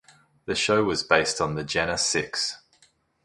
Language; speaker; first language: English; native; English